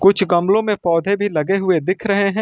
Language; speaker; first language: Hindi; native; Hindi